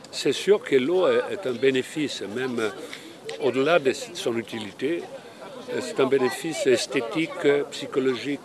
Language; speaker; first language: French; non-native, fluent; Italian